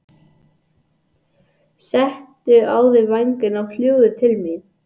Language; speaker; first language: Icelandic; non-native, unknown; English